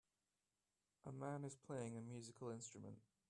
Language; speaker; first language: English; native; English